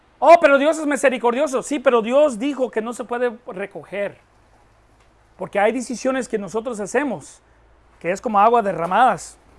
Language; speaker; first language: Spanish; non-native, fluent; English